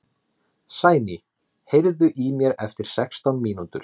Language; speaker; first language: Icelandic; native; Icelandic